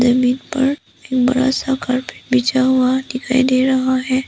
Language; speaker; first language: Hindi; non-native, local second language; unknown